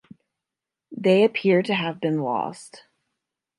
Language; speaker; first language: English; native; English